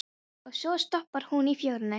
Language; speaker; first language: Icelandic; non-native, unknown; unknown